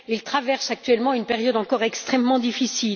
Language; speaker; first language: French; native; French